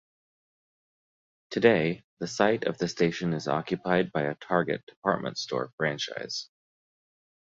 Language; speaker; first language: English; native; English